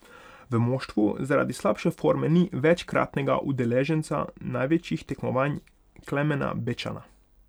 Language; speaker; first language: Slovenian; non-native, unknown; Hungarian